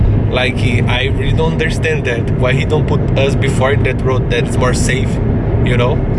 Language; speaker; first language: English; non-native, fluent; Portuguese